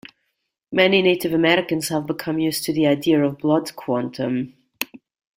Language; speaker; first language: English; native; English